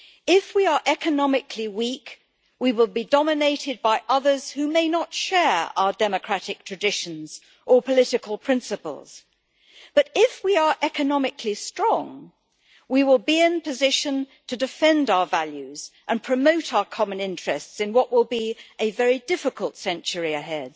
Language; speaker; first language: English; native; English